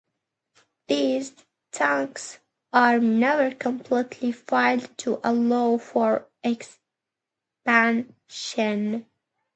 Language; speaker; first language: English; native; English